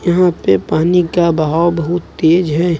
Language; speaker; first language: Hindi; native; Hindi